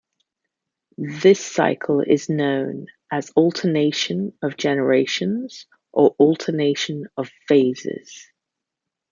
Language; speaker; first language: English; native; English